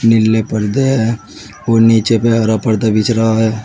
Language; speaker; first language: Hindi; native; Hindi